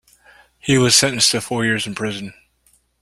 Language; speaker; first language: English; native; English